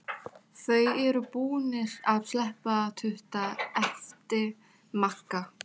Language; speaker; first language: Icelandic; non-native, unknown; Thai